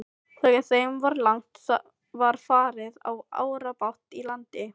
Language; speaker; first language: Icelandic; non-native, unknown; Filipino